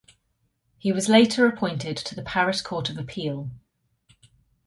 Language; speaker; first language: English; native; English